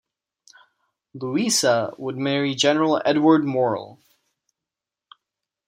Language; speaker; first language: English; non-native, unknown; Czech